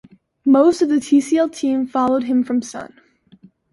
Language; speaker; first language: English; native; English